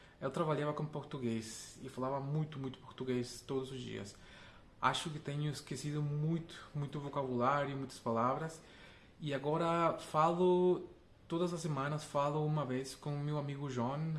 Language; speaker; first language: Portuguese; non-native, related language; Spanish